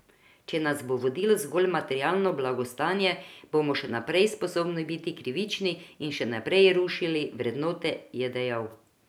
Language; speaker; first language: Slovenian; non-native, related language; Croatian